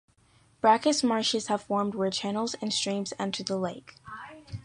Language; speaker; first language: English; native; English